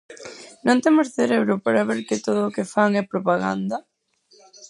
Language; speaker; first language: Galician; non-native, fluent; Spanish